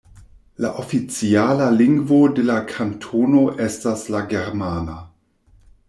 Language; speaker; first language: Esperanto; non-native, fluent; German